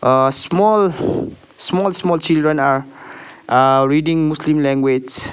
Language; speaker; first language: English; non-native, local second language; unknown